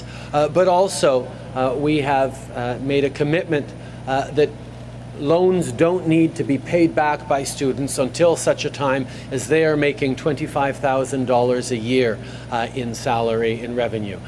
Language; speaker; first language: English; native; English